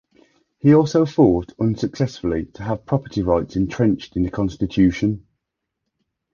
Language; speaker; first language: English; native; English